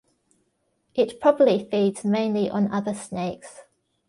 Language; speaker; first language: English; native; English